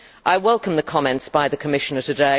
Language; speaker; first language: English; native; English